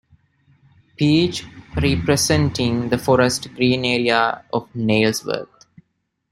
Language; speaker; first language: English; non-native, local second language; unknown